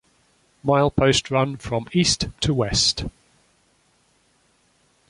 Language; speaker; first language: English; native; English